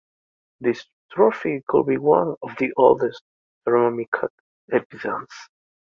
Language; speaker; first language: English; native; English